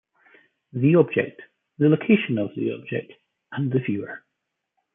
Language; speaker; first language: English; native; English